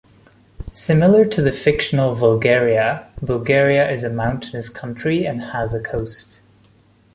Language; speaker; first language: English; non-native, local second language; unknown